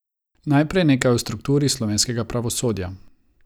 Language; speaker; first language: Slovenian; non-native, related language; Croatian